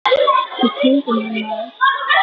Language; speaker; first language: Icelandic; native; Icelandic